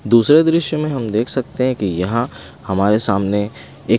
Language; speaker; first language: Hindi; non-native, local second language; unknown